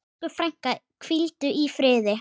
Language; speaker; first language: Icelandic; native; Icelandic